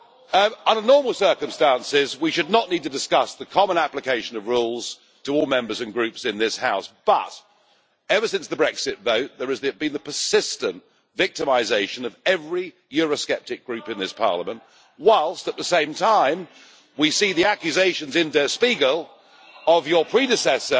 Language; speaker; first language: English; native; English